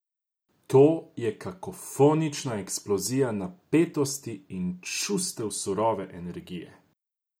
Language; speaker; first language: Slovenian; non-native, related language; Croatian